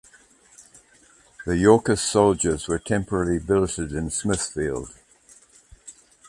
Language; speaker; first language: English; native; English